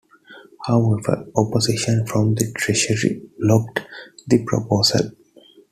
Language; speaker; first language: English; non-native, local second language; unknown